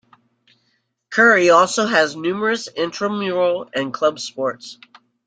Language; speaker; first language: English; native; English